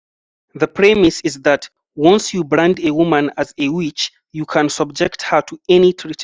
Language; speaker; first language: English; non-native, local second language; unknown